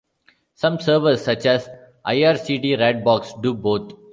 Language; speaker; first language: English; non-native, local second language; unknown